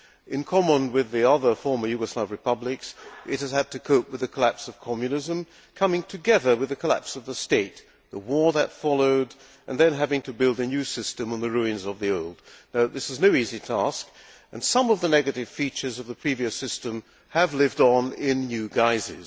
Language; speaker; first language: English; non-native, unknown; Hungarian